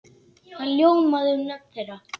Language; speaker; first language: Icelandic; native; Icelandic